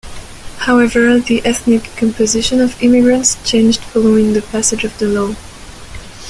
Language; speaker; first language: English; non-native, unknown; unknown